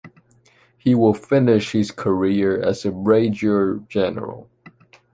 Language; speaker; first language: English; non-native, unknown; Chinese